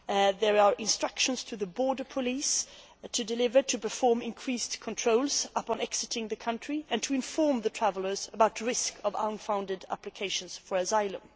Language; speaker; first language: English; non-native, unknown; Swedish